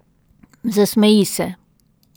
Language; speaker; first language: Slovenian; native; Slovenian